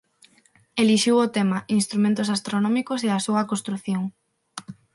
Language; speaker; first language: Galician; non-native, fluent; Spanish